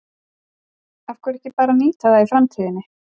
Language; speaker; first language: Icelandic; native; Icelandic